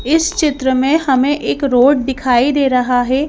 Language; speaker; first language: Hindi; native; Hindi